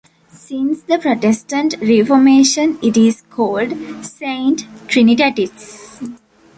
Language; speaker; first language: English; non-native, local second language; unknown